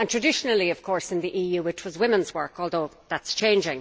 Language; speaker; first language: English; native; English